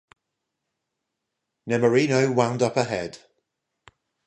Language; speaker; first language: English; native; English